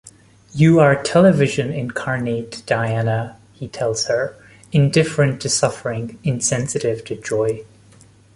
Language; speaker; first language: English; non-native, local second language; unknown